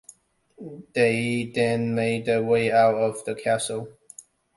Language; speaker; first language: English; non-native, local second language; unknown